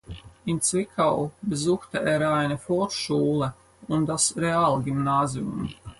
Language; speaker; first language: German; non-native, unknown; Latvian